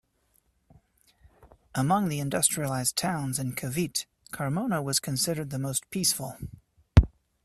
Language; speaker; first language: English; native; English